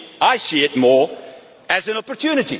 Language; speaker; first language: English; non-native, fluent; Dutch